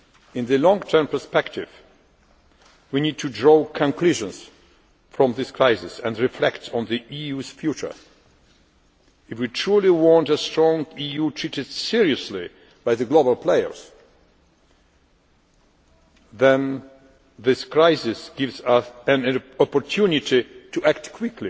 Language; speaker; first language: English; non-native, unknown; Polish